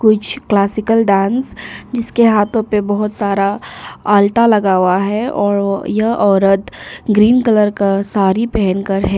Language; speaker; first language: Hindi; early bilingual, other home language; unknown